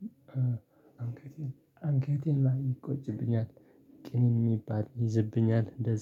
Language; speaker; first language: Amharic; non-native, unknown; Tigrinya